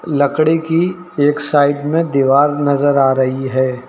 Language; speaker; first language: Hindi; native; Hindi